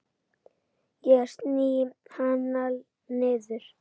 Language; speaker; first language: Icelandic; native; Icelandic